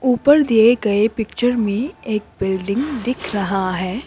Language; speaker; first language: Hindi; non-native, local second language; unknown